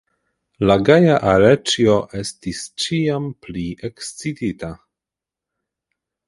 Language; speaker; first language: Esperanto; non-native, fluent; Polish